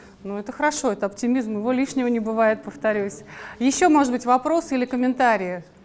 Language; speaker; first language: Russian; native; Russian